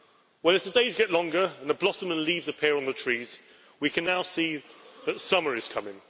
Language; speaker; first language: English; native; English